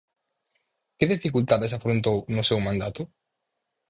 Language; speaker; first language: Galician; native; Galician